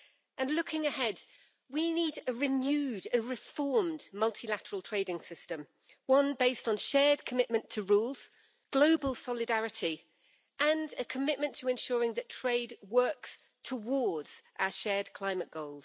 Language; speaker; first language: English; native; English